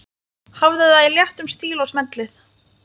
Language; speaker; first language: Icelandic; non-native, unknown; Lithuanian